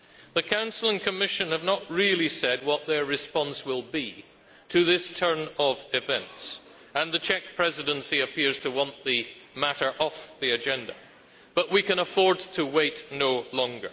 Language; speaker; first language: English; native; English